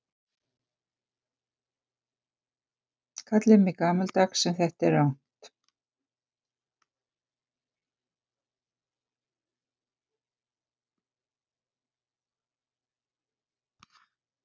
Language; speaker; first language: Icelandic; native; Icelandic